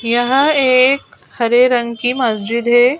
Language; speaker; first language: Hindi; native; Hindi